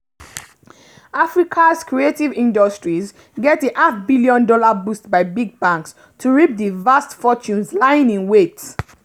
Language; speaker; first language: English; non-native, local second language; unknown